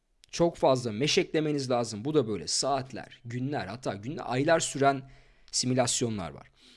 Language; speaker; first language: Turkish; native; Turkish